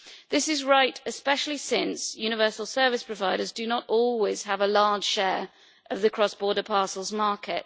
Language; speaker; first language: English; native; English